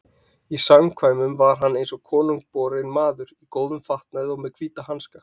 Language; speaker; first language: Icelandic; native; Icelandic